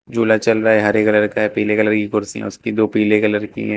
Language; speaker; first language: Hindi; native; Hindi